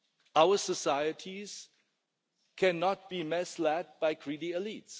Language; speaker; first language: English; non-native, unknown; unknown